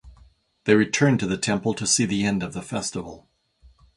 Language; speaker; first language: English; native; English